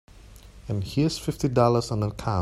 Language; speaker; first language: English; non-native, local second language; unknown